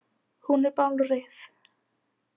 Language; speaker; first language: Icelandic; native; Icelandic